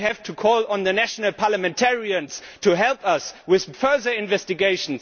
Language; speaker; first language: English; non-native, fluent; German